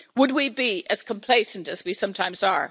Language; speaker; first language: English; native; English